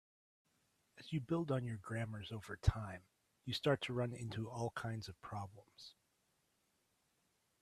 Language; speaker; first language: English; native; English